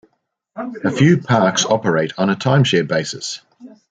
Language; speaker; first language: English; native; English